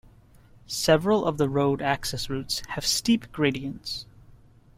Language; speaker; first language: English; native; English